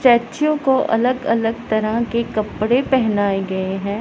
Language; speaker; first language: Hindi; non-native, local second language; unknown